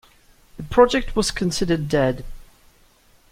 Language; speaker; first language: English; native; English